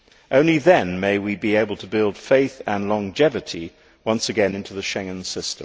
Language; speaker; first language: English; native; English